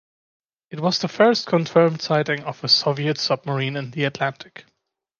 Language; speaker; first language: English; non-native, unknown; German